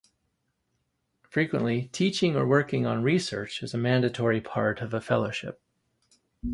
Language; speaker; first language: English; native; English